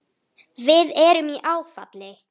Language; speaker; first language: Icelandic; native; Icelandic